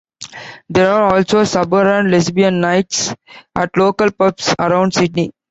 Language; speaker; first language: English; non-native, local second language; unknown